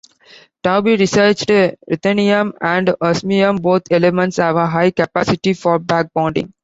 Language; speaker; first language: English; non-native, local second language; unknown